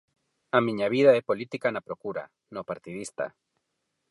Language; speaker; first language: Galician; non-native, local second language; Spanish